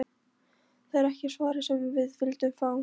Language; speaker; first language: Icelandic; non-native, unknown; Polish